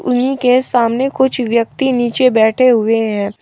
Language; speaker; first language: Hindi; native; Hindi